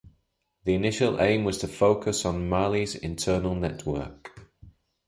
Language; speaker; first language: English; native; English